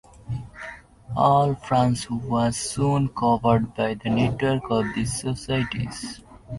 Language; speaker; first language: English; non-native, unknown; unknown